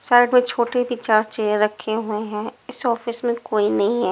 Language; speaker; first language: Hindi; non-native, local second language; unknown